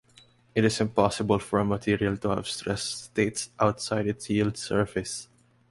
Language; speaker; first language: English; non-native, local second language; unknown